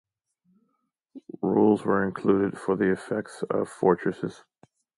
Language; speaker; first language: English; native; English